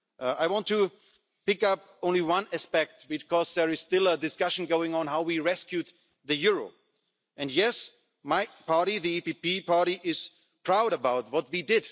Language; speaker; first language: English; non-native, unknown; German